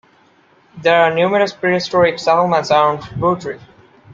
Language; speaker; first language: English; non-native, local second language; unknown